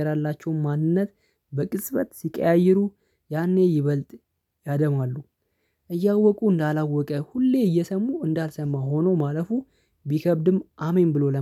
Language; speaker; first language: Amharic; non-native, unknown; Oromo